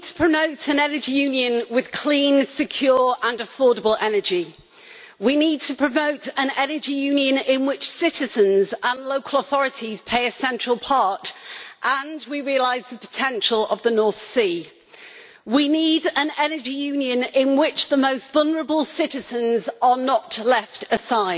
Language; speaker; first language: English; native; English